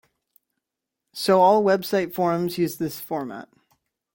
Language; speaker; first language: English; native; English